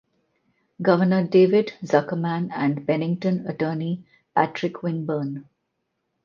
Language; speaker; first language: English; non-native, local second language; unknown